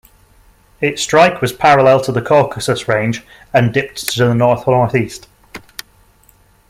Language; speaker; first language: English; native; English